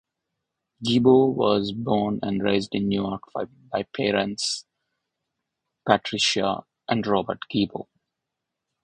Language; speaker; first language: English; non-native, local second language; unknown